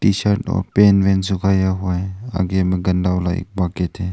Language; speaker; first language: Hindi; early bilingual, other home language; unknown